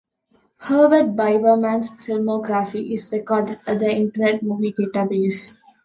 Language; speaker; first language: English; non-native, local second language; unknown